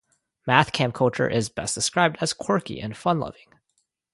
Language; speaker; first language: English; non-native, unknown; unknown